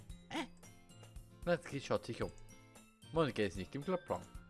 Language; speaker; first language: German; native; German